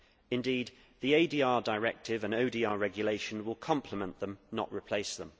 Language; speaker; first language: English; native; English